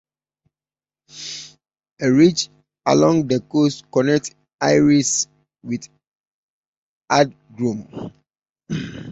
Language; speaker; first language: English; native; English